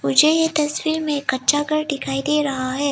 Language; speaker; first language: Hindi; early bilingual, other home language; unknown